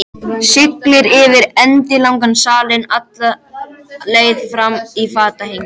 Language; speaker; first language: Icelandic; native; Icelandic